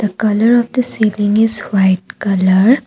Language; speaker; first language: English; non-native, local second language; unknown